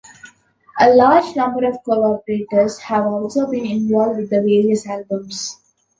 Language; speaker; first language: English; non-native, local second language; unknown